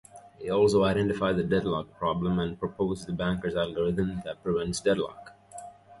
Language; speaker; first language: English; native; English